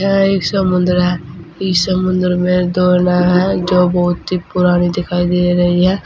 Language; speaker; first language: Hindi; native; Hindi